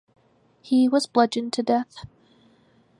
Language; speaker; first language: English; native; English